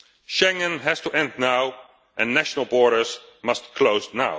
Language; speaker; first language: English; non-native, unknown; Dutch